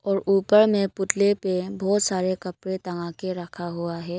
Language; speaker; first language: Hindi; non-native, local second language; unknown